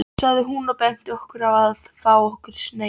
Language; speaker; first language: Icelandic; non-native, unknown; Polish